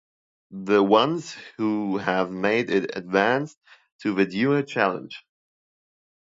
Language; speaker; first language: English; non-native, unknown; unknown